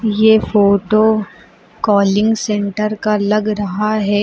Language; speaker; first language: Hindi; native; Hindi